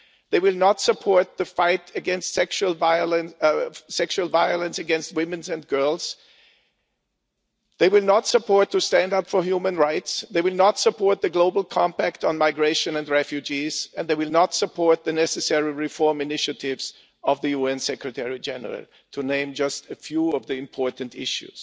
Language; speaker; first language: English; non-native, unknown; German